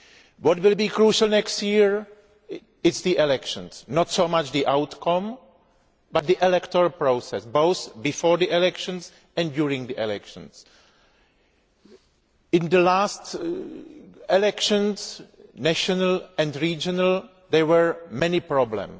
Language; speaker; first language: English; non-native, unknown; Greek